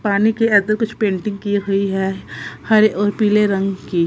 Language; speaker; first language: Hindi; non-native, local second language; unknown